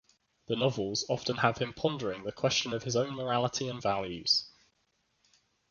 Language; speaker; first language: English; native; English